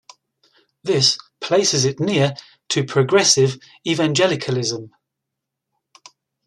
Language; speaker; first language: English; native; English